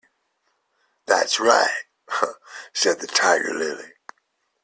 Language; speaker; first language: English; native; English